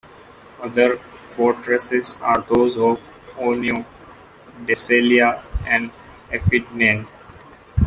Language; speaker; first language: English; non-native, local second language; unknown